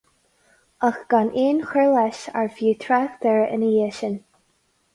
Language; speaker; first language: Irish; non-native, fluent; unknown